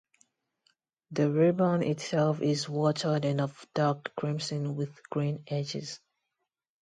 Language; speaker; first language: English; non-native, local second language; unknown